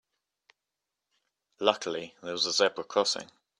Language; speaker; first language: English; native; English